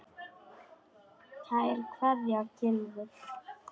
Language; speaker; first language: Icelandic; non-native, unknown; Polish